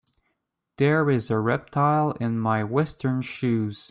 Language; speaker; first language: English; native; English